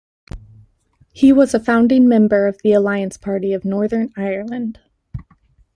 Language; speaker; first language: English; native; English